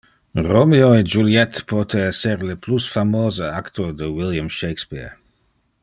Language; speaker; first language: Interlingua; non-native, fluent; Dutch